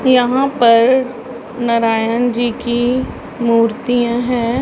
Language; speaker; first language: Hindi; non-native, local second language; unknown